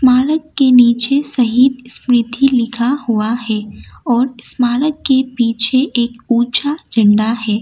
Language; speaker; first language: Hindi; non-native, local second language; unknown